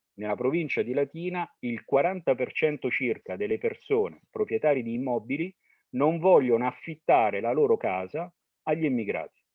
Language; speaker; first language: Italian; early bilingual, other home language; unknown